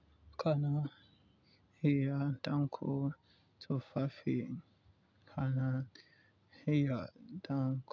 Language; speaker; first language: Hausa; non-native, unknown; Yoruba